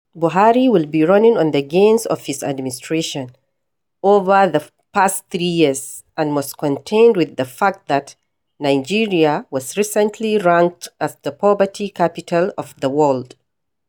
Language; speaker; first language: English; non-native, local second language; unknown